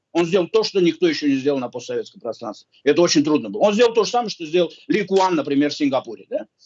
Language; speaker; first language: Russian; non-native, local second language; Azerbaijani